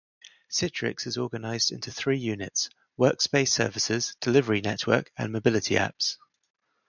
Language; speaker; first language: English; native; English